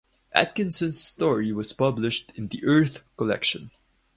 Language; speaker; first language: English; non-native, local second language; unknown